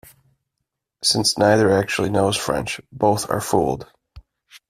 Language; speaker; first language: English; native; English